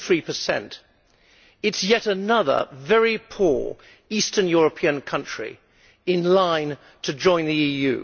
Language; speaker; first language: English; native; English